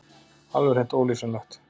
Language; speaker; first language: Icelandic; native; Icelandic